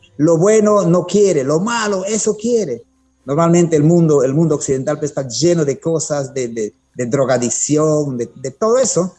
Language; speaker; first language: Spanish; non-native, local second language; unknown